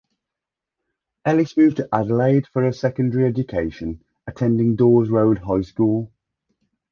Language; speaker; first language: English; native; English